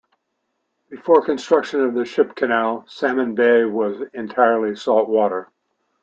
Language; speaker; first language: English; native; English